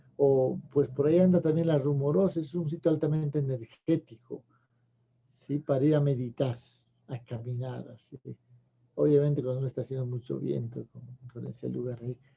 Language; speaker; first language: Spanish; native; Spanish